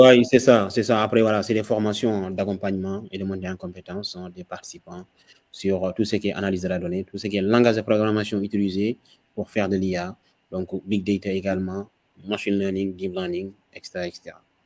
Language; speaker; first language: French; non-native, local second language; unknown